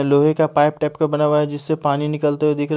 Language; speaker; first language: Hindi; native; Hindi